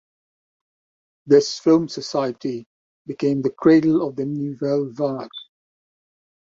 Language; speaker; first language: English; native; English